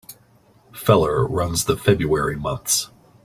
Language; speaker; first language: English; native; English